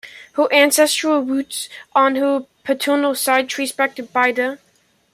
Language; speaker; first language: English; native; English